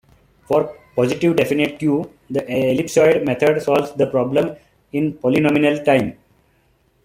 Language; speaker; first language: English; non-native, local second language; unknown